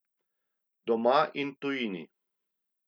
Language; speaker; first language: Slovenian; native; Slovenian